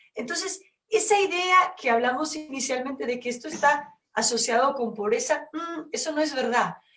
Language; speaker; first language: Spanish; non-native, fluent; Portuguese